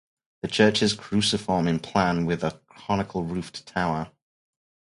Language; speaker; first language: English; native; English